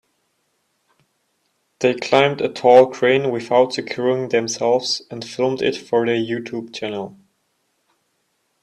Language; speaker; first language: English; non-native, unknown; German